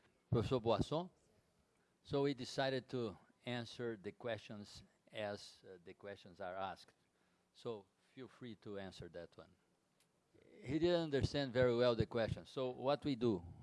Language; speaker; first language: English; non-native, learner; Portuguese